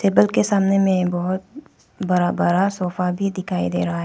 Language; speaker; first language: Hindi; non-native, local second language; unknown